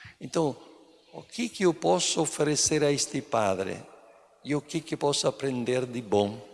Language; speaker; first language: Portuguese; non-native, fluent; Italian